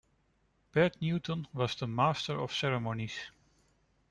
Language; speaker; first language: English; non-native, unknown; Dutch